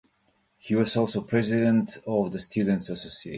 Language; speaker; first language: English; native; English